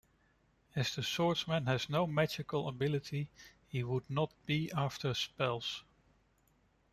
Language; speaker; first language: English; non-native, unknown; Dutch